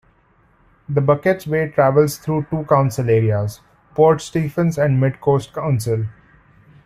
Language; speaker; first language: English; non-native, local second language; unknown